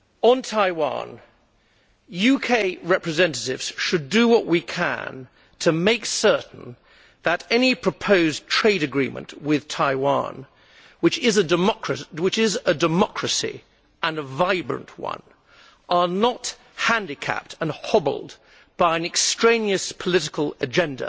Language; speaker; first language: English; native; English